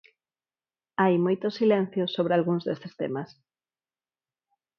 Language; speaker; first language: Galician; non-native, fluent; Spanish